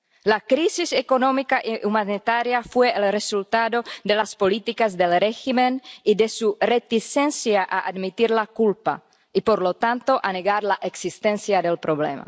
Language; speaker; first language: Spanish; non-native, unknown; Czech